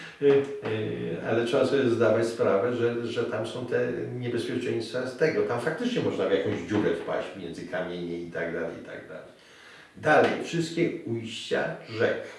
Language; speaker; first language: Polish; native; Polish